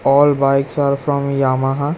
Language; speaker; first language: English; non-native, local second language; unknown